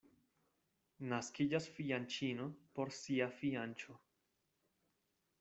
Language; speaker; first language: Esperanto; non-native, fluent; Spanish